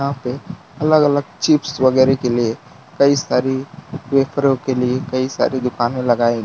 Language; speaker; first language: Hindi; non-native, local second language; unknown